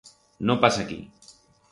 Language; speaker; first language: Aragonese; non-native, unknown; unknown